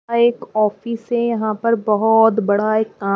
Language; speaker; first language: Hindi; non-native, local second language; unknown